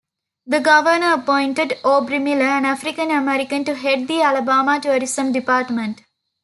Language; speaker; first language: English; non-native, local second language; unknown